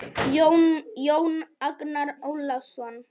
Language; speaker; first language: Icelandic; non-native, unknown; Polish